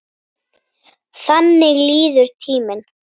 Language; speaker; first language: Icelandic; native; Icelandic